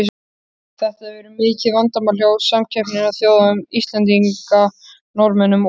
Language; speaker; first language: Icelandic; native; Icelandic